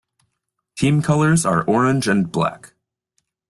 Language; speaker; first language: English; native; English